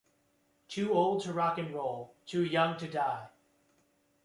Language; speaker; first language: English; native; English